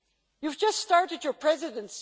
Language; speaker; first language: English; non-native, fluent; Dutch